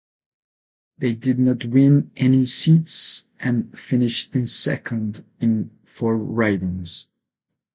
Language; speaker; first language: English; non-native, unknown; Spanish